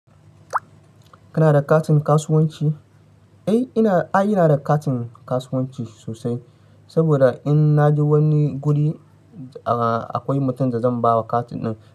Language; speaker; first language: Hausa; non-native, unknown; Yoruba